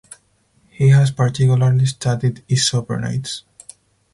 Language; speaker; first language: English; non-native, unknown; Spanish